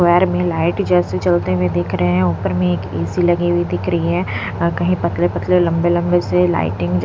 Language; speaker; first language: Hindi; non-native, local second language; Punjabi